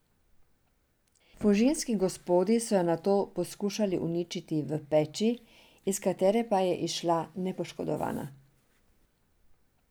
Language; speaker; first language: Slovenian; non-native, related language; Serbian